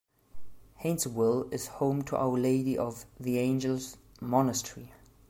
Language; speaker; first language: English; non-native, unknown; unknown